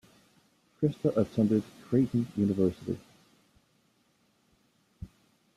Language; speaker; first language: English; native; English